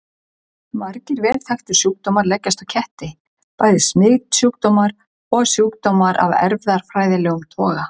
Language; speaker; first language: Icelandic; native; Icelandic